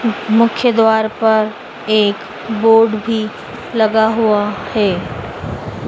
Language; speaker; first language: Hindi; native; Hindi